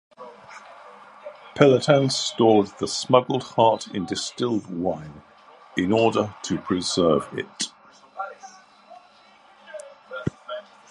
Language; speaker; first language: English; native; English